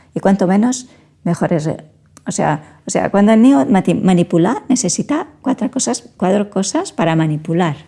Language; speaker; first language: Spanish; non-native, fluent; Portuguese